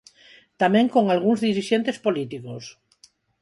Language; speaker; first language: Galician; non-native, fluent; Spanish